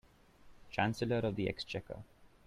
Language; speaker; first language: English; non-native, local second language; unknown